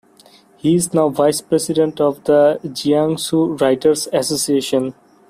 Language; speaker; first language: English; non-native, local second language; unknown